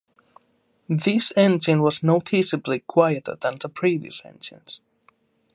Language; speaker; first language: English; non-native, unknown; Finnish